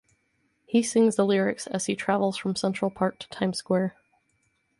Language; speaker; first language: English; native; English